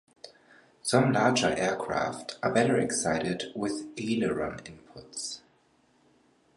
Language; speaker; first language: English; non-native, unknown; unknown